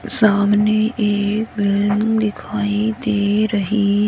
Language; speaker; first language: Hindi; native; Hindi